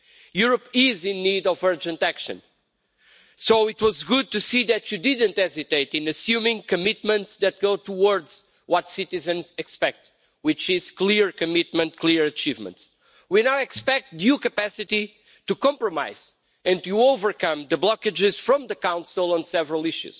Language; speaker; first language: English; non-native, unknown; Portuguese